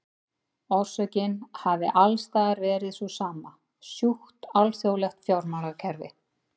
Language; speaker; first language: Icelandic; native; Icelandic